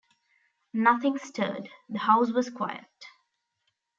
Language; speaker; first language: English; non-native, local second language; Tamil